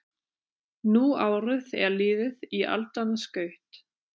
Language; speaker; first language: Icelandic; non-native, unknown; German